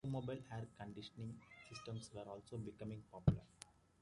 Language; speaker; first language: English; native; English